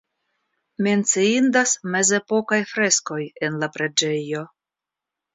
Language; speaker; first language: Esperanto; non-native, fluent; Russian